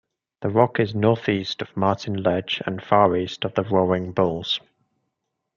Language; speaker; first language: English; native; English